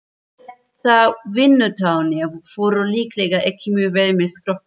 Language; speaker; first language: Icelandic; non-native, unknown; German